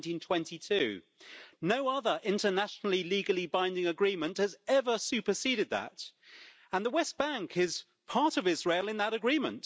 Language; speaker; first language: English; native; English